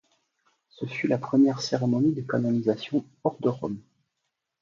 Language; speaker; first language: French; native; French